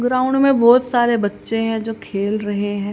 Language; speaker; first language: Hindi; native; Hindi